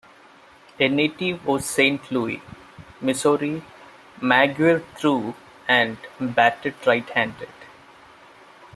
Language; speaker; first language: English; non-native, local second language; Malayalam